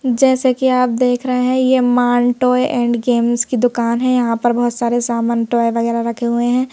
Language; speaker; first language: Hindi; native; Hindi